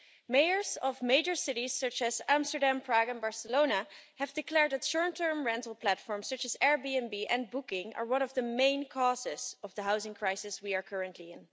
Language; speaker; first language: English; non-native, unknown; Dutch